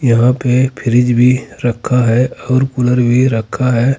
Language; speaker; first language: Hindi; native; Hindi